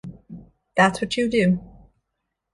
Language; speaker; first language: English; native; English